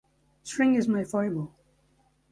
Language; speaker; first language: English; native; English